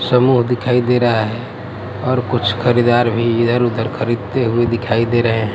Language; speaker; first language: Hindi; non-native, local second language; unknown